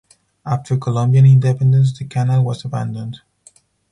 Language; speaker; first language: English; non-native, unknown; Spanish